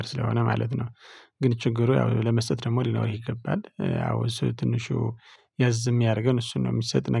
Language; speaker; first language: Amharic; non-native, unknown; Tigrinya